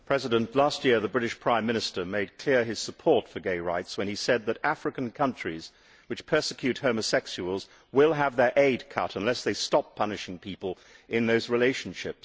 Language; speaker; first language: English; native; English